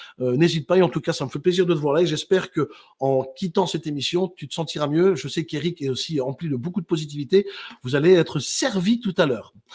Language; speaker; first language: French; native; French